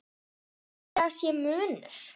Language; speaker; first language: Icelandic; non-native, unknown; German